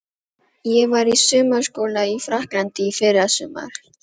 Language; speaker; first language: Icelandic; non-native, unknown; Filipino